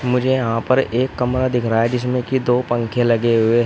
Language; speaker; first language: Hindi; native; Hindi